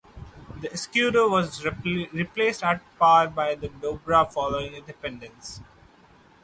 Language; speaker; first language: English; non-native, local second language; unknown